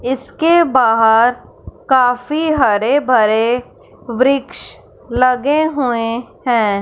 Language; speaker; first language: Hindi; non-native, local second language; Punjabi